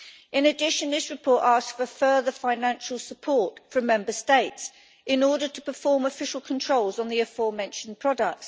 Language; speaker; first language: English; native; English